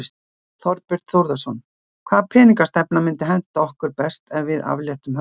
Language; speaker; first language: Icelandic; native; Icelandic